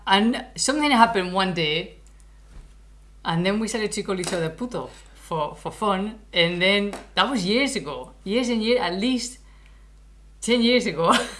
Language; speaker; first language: English; non-native, fluent; Spanish